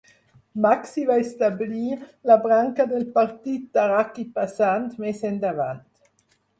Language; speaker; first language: Catalan; non-native, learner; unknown